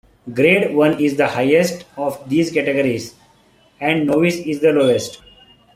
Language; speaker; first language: English; non-native, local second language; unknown